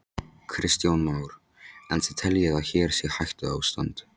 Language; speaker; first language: Icelandic; non-native, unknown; Polish